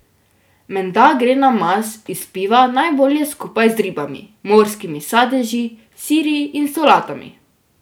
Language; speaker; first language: Slovenian; native; Slovenian